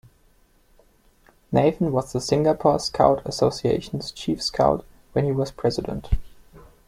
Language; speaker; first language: English; non-native, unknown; German